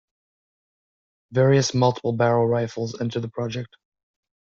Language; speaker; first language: English; native; English